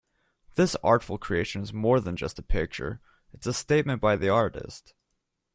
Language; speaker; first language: English; native; English